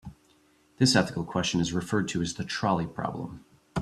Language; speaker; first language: English; native; English